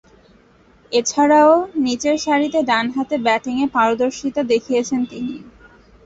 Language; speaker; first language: Bangla; native; Bangla